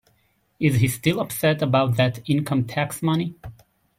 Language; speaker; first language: English; native; English